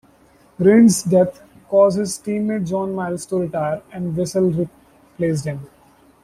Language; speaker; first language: English; non-native, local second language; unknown